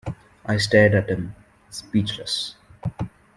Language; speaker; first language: English; non-native, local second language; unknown